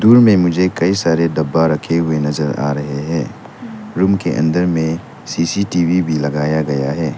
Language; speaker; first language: Hindi; non-native, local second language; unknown